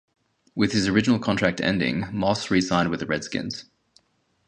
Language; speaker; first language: English; native; English